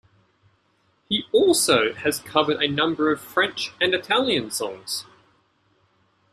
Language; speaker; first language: English; native; English